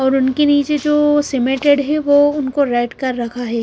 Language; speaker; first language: Hindi; non-native, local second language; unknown